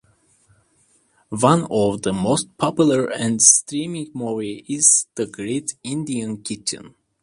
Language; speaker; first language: English; non-native, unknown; Turkish